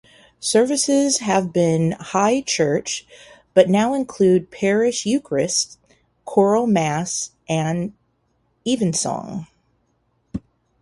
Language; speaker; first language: English; native; English